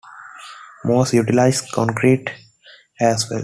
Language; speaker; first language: English; non-native, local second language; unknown